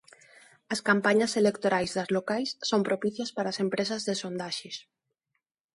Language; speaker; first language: Galician; non-native, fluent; Spanish